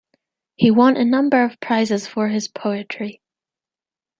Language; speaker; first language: English; native; English